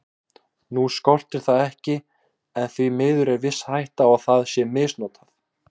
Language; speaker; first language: Icelandic; native; Icelandic